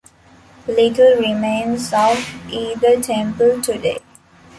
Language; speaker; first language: English; non-native, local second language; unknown